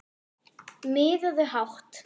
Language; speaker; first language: Icelandic; non-native, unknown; German